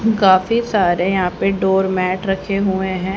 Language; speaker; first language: Hindi; native; Hindi